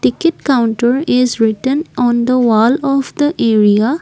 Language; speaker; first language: English; non-native, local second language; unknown